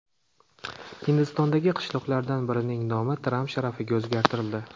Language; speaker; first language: Uzbek; native; Uzbek